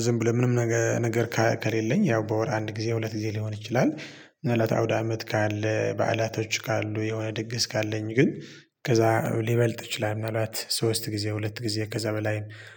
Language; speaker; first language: Amharic; non-native, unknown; Tigrinya